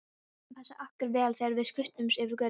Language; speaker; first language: Icelandic; non-native, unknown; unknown